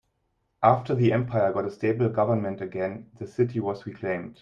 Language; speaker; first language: English; non-native, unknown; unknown